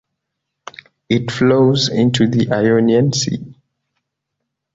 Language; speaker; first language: English; non-native, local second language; Hausa